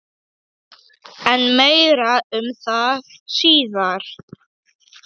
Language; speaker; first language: Icelandic; non-native, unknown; Polish